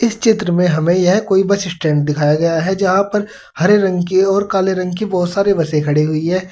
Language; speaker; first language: Hindi; native; Hindi